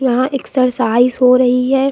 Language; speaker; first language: Hindi; native; Hindi